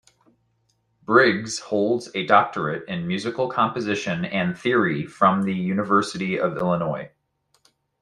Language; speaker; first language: English; native; English